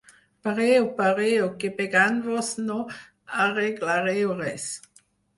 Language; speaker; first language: Catalan; non-native, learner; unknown